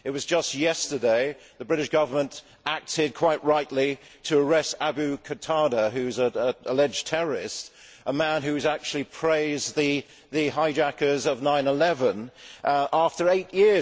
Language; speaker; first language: English; native; English